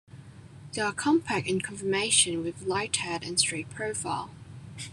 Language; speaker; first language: English; non-native, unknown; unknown